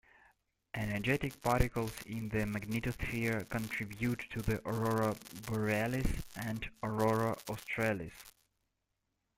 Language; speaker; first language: English; non-native, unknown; Russian